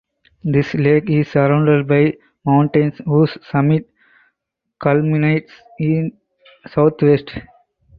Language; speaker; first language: English; non-native, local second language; Tamil